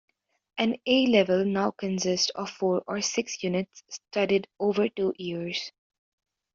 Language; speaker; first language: English; native; English